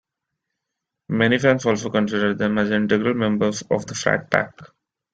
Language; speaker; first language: English; non-native, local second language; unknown